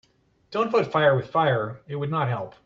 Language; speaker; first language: English; native; English